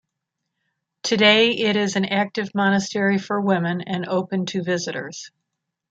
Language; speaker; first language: English; native; English